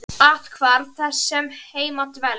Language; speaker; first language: Icelandic; native; Icelandic